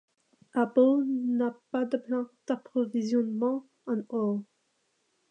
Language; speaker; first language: French; non-native, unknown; English